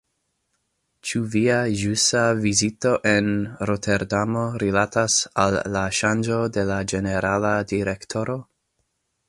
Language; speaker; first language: Esperanto; non-native, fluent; English